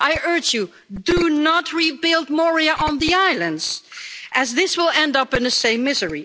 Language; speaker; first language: English; non-native, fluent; Dutch